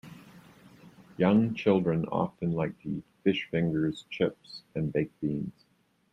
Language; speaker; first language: English; native; English